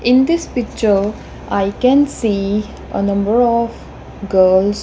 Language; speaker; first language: English; non-native, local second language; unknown